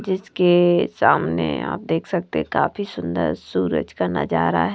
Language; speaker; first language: Hindi; non-native, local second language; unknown